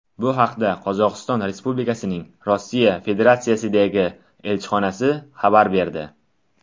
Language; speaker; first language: Uzbek; non-native, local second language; Tajik